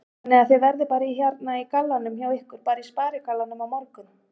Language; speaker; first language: Icelandic; native; Icelandic